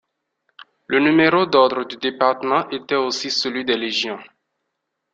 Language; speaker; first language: French; non-native, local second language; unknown